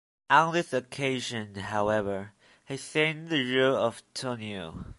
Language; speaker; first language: English; non-native, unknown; Chinese